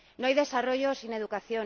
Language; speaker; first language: Spanish; native; Spanish